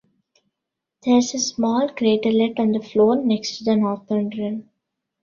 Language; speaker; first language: English; non-native, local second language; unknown